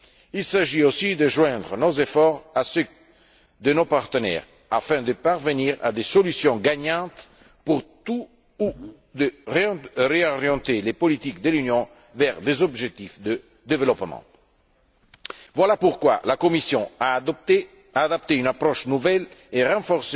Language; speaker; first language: French; non-native, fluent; Italian